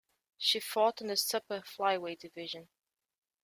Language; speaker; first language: English; native; English